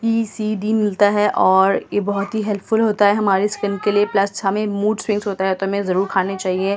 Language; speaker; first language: Hindi; native; Hindi